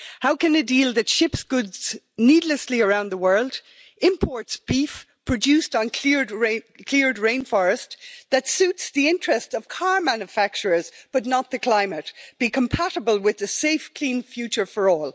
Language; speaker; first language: English; native; English